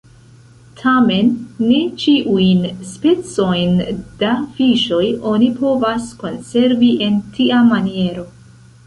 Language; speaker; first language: Esperanto; non-native, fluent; Central Kurdish